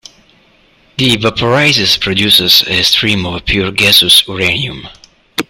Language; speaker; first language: English; non-native, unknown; Italian